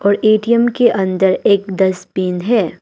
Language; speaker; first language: Hindi; non-native, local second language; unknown